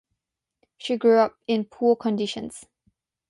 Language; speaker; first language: English; non-native, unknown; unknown